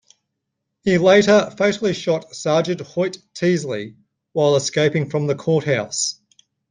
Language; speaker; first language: English; native; English